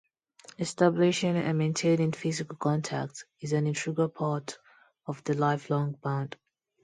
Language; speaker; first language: English; non-native, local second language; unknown